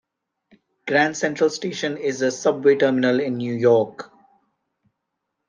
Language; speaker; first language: English; non-native, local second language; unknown